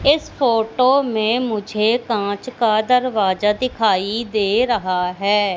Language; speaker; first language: Hindi; native; Hindi